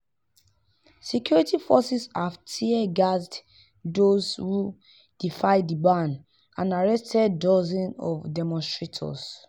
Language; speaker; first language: English; non-native, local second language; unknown